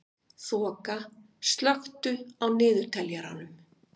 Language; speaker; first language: Icelandic; native; Icelandic